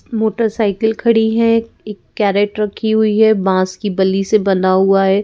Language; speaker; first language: Hindi; native; Hindi